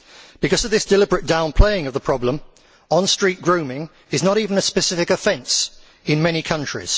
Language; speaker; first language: English; native; English